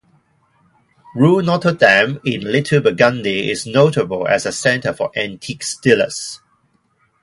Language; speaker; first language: English; non-native, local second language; Cantonese